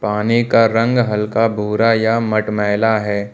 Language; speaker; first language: Hindi; native; Hindi